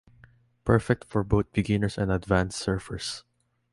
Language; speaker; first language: English; non-native, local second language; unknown